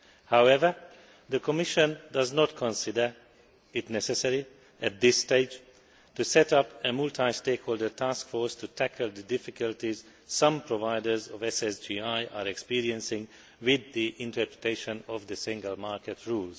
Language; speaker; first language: English; non-native, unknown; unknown